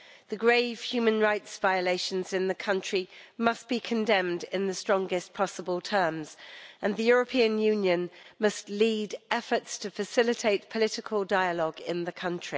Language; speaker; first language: English; native; English